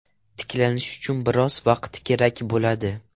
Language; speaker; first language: Uzbek; non-native, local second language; Russian